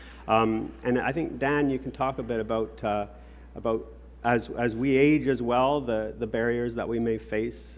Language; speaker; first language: English; native; English